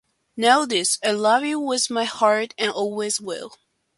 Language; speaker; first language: English; native; English